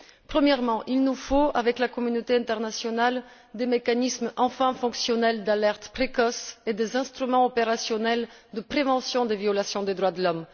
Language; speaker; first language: French; non-native, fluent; Bulgarian